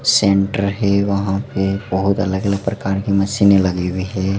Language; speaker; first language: Hindi; native; Hindi